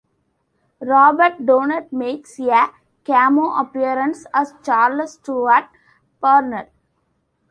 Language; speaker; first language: English; non-native, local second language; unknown